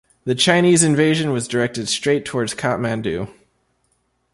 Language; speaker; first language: English; native; English